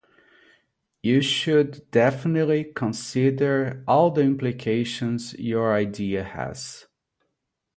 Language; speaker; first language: English; non-native, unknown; Portuguese